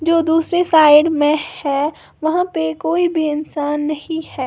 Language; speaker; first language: Hindi; native; Hindi